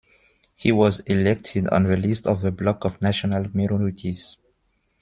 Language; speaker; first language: English; non-native, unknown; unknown